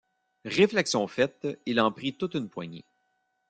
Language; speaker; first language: French; native; French